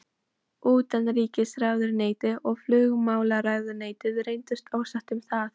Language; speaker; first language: Icelandic; non-native, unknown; Polish